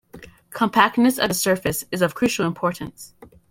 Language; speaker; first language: English; native; English